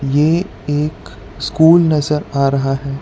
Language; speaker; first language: Hindi; non-native, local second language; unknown